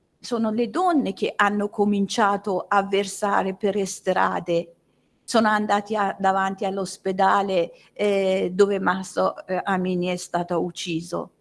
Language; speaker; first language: Italian; non-native, fluent; Persian